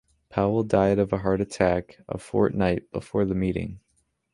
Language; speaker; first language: English; native; English